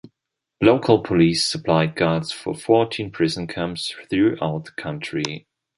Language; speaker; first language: English; non-native, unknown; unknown